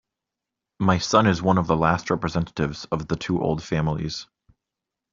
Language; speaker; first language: English; native; English